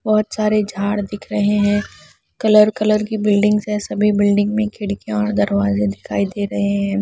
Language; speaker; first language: Hindi; non-native, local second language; Punjabi